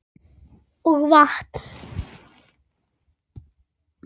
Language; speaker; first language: Icelandic; native; Icelandic